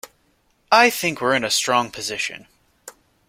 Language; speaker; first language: English; native; English